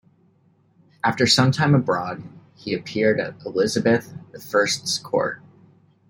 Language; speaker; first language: English; native; English